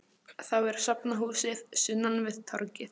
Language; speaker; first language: Icelandic; non-native, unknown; Polish